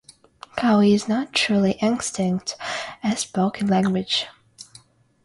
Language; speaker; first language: English; non-native, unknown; Russian